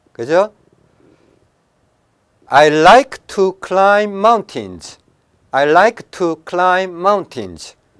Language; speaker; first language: English; non-native, fluent; Korean